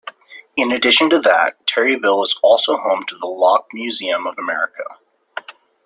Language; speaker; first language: English; native; English